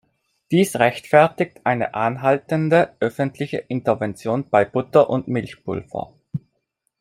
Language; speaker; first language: German; non-native, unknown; Italian